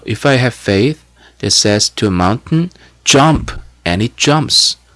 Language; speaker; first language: English; non-native, fluent; Korean